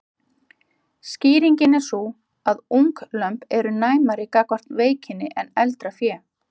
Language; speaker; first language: Icelandic; native; Icelandic